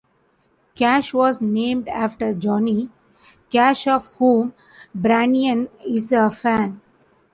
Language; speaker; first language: English; non-native, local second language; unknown